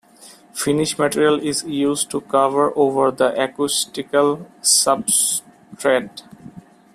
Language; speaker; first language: English; non-native, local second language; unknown